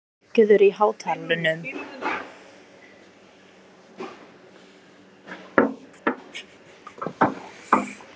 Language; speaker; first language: Icelandic; non-native, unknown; English